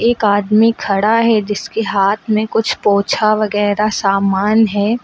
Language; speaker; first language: Hindi; native; Hindi